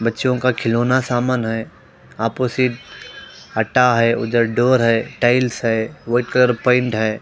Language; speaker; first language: Hindi; non-native, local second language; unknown